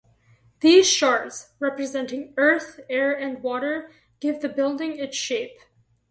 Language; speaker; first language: English; native; English